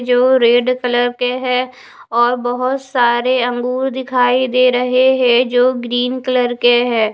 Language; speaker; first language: Hindi; non-native, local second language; Punjabi